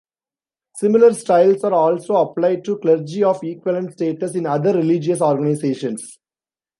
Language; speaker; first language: English; non-native, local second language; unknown